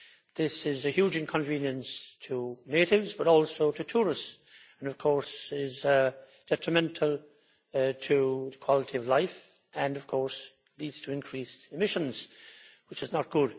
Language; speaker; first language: English; native; English